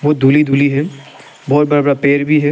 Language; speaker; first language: Hindi; non-native, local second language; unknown